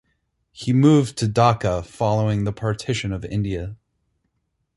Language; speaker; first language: English; native; English